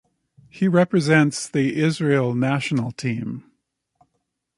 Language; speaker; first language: English; native; English